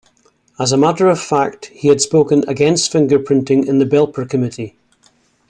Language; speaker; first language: English; native; English